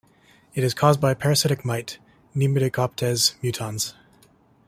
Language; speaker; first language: English; native; English